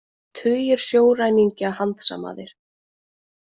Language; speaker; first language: Icelandic; native; Icelandic